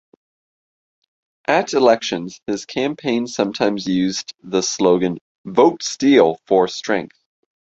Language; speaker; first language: English; native; English